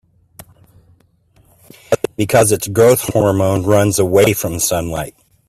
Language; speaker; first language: English; native; English